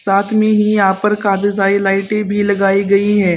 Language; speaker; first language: Hindi; native; Hindi